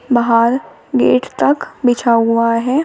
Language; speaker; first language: Hindi; native; Hindi